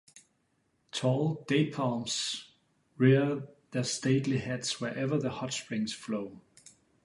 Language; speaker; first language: English; non-native, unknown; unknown